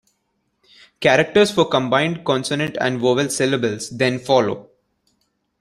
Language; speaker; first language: English; non-native, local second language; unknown